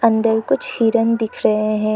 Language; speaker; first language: Hindi; non-native, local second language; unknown